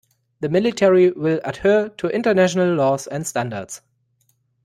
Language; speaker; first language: English; non-native, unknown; German